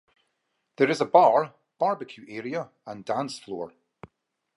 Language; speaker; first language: English; native; English